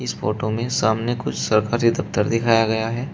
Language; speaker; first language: Hindi; native; Hindi